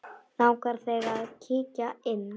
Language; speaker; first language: Icelandic; non-native, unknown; Polish